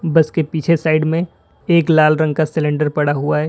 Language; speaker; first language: Hindi; native; Hindi